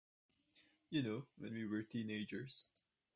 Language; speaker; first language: English; non-native, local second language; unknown